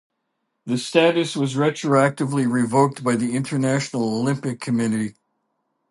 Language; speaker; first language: English; native; English